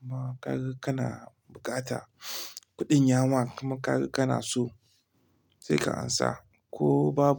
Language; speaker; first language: Hausa; non-native, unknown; Igbo